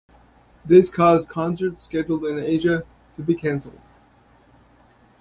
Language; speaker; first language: English; native; English